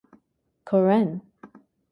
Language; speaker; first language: English; native; English